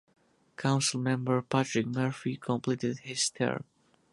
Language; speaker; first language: English; non-native, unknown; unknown